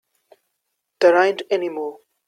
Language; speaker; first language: English; non-native, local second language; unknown